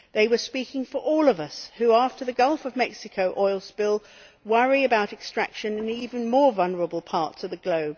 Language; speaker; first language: English; native; English